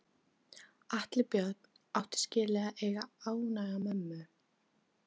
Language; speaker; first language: Icelandic; non-native, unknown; Polish